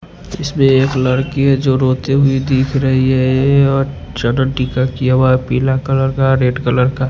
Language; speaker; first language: Hindi; non-native, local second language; Bhojpuri